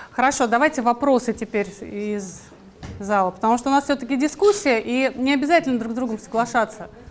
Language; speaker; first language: Russian; native; Russian